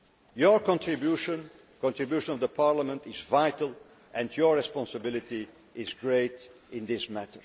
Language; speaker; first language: English; non-native, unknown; Dutch